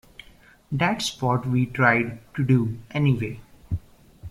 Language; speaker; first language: English; non-native, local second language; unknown